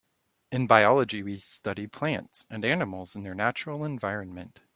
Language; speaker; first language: English; native; English